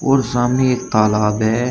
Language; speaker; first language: Hindi; native; Hindi